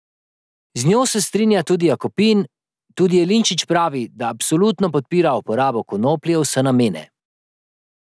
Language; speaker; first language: Slovenian; native; Slovenian